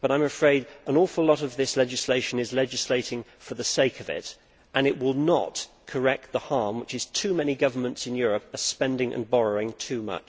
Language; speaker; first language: English; native; English